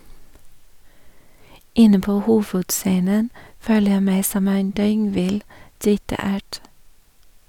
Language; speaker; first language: Norwegian; non-native, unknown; English